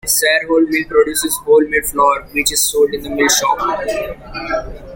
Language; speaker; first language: English; non-native, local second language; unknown